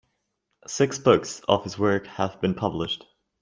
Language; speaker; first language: English; non-native, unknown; German